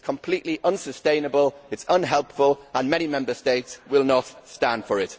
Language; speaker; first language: English; native; English